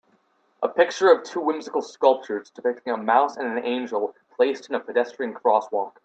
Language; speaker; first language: English; native; English